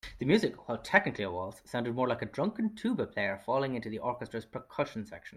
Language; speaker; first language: English; native; English